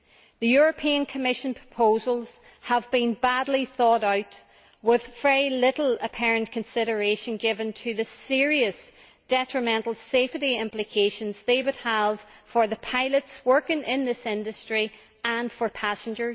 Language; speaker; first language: English; native; English